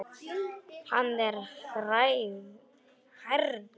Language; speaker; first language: Icelandic; non-native, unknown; Polish